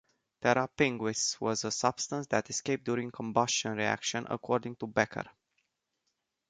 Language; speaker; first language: English; non-native, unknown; Romanian